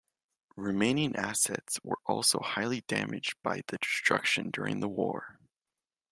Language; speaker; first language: English; native; English